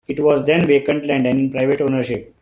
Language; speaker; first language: English; non-native, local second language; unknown